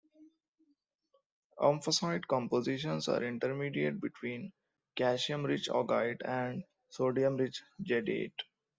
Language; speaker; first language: English; non-native, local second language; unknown